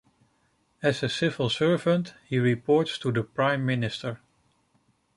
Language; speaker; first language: English; non-native, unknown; Dutch